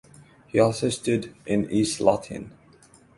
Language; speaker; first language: English; non-native, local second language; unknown